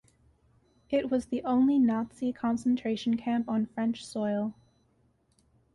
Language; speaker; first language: English; native; English